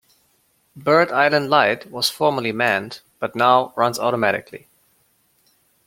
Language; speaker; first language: English; non-native, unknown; German